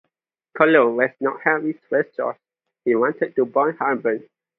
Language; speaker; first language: English; non-native, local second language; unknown